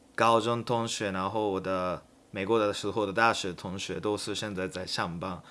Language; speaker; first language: Chinese; non-native, fluent; Japanese